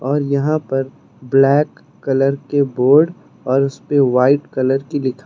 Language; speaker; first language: Hindi; native; Hindi